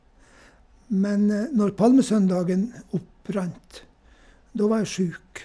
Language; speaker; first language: Norwegian; native; Norwegian